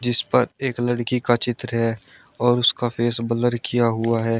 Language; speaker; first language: Hindi; native; Hindi